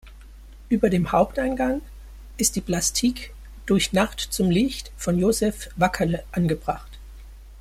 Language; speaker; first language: German; native; German